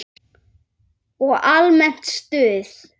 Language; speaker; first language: Icelandic; native; Icelandic